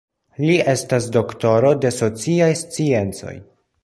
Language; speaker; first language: Esperanto; non-native, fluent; Polish